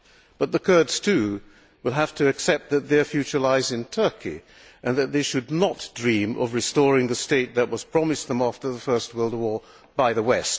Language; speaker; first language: English; non-native, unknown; Hungarian